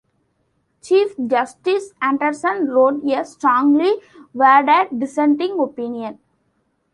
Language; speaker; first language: English; non-native, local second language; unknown